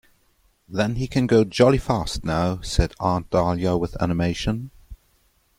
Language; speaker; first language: English; non-native, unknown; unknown